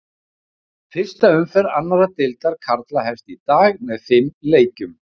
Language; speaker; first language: Icelandic; native; Icelandic